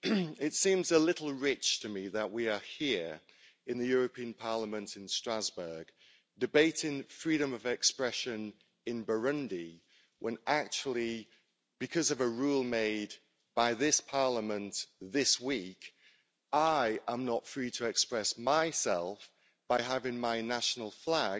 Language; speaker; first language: English; native; English